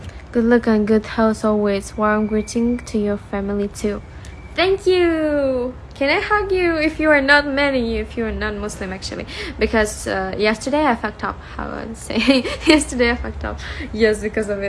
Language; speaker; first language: English; non-native, fluent; Russian